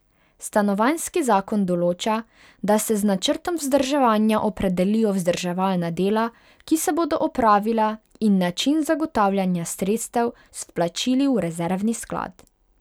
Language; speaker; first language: Slovenian; non-native, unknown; Hungarian